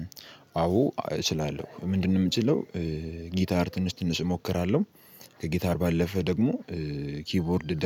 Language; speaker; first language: Amharic; native; Amharic